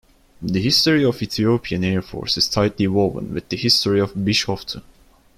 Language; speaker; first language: English; non-native, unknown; Turkish